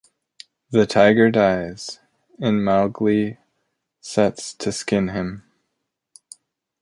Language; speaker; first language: English; native; English